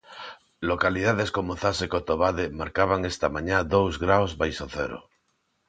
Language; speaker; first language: Galician; non-native, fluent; Spanish